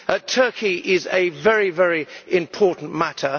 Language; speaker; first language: English; native; English